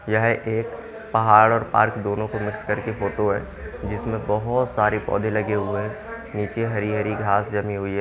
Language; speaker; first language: Hindi; native; Hindi